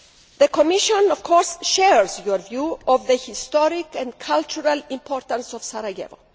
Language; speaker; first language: English; non-native, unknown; Greek